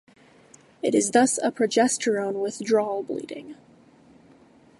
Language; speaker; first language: English; native; English